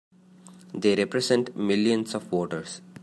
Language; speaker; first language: English; non-native, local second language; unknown